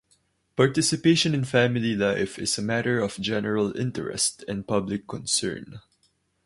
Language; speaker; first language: English; non-native, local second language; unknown